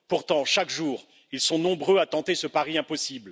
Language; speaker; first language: French; native; French